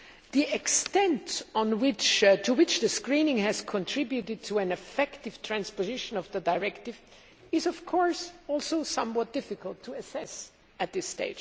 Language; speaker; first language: English; non-native, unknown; German